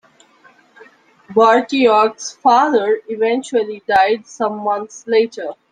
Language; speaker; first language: English; non-native, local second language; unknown